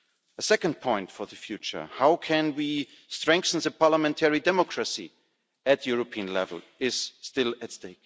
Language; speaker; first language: English; non-native, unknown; German